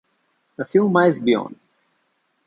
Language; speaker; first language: English; non-native, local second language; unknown